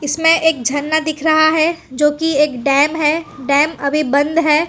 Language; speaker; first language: Hindi; non-native, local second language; Gujarati